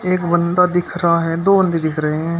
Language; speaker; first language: Hindi; native; Hindi